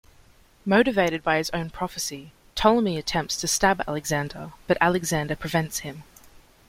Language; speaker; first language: English; native; English